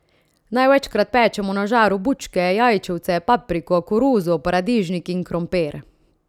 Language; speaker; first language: Slovenian; native; Slovenian